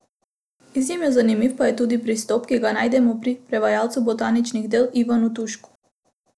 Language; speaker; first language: Slovenian; non-native, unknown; Macedonian